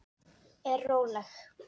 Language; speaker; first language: Icelandic; non-native, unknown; Dutch